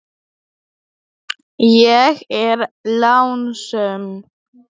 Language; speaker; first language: Icelandic; non-native, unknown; Polish